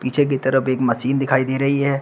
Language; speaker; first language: Hindi; native; Hindi